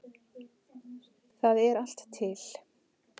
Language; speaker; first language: Icelandic; native; Icelandic